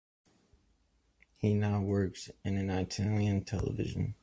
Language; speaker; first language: English; native; English